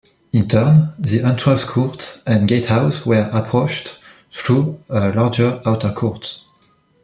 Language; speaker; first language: English; non-native, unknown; French